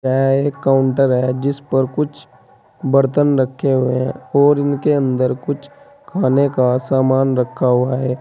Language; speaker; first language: Hindi; native; Hindi